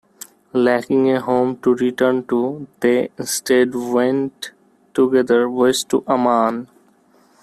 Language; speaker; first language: English; non-native, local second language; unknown